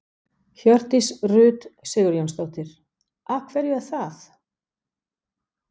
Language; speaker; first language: Icelandic; non-native, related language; Danish